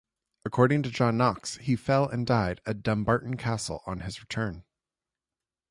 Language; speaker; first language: English; native; English